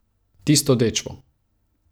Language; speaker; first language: Slovenian; non-native, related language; Croatian